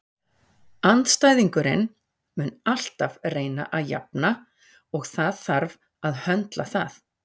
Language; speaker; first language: Icelandic; native; Icelandic